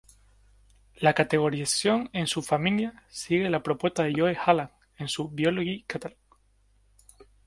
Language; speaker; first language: Spanish; native; Spanish